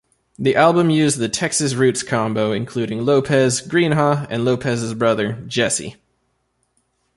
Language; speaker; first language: English; native; English